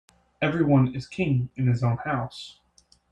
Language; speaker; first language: English; native; English